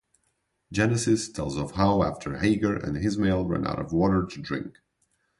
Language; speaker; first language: English; non-native, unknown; Portuguese